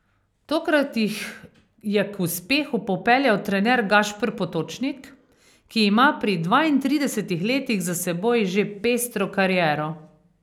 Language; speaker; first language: Slovenian; native; Slovenian